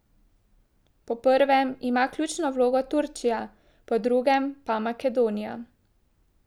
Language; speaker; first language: Slovenian; native; Slovenian